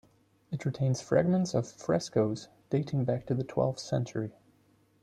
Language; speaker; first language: English; non-native, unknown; German